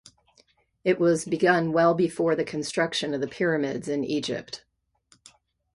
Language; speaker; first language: English; native; English